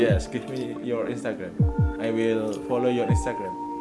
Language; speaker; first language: English; non-native, learner; Indonesian